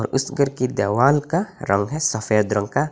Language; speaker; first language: Hindi; non-native, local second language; Bangla